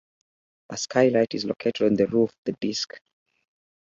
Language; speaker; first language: English; native; English